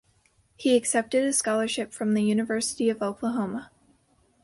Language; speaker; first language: English; native; English